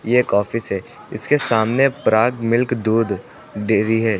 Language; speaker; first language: Hindi; native; Hindi